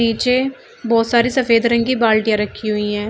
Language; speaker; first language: Hindi; native; Hindi